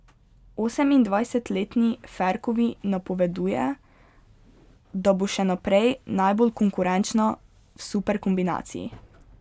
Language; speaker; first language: Slovenian; native; Slovenian